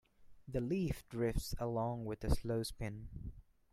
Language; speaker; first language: English; non-native, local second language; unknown